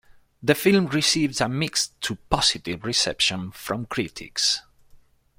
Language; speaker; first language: English; non-native, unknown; Spanish